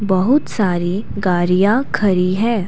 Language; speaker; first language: Hindi; non-native, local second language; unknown